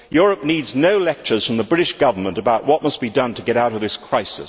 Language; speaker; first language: English; native; English